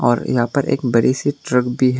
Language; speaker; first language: Hindi; non-native, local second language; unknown